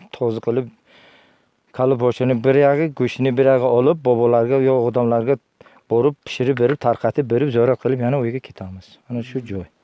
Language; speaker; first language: Uzbek; non-native, local second language; Tajik